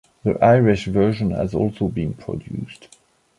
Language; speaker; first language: English; non-native, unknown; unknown